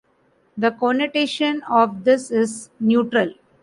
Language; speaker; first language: English; non-native, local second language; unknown